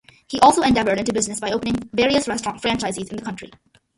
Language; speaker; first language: English; early bilingual, other home language; Malayalam